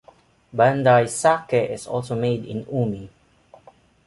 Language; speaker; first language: English; non-native, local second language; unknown